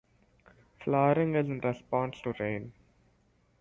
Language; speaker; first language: English; non-native, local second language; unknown